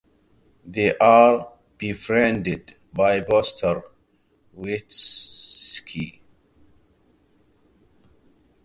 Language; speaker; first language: English; non-native, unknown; Arabic